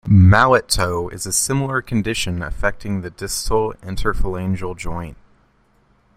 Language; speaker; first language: English; native; English